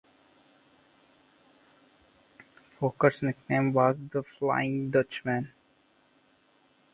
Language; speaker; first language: English; non-native, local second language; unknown